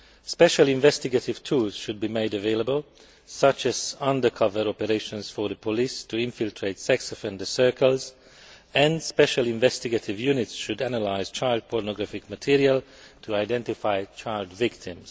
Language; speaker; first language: English; non-native, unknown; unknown